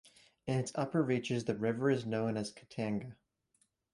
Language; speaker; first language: English; native; English